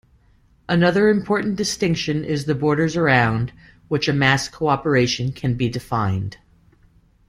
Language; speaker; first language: English; native; English